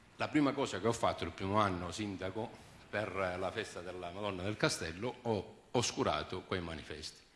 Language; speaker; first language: Italian; native; Italian